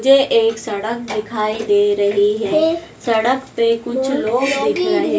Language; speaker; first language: Hindi; native; Hindi